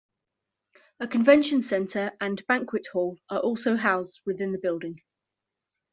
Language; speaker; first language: English; native; English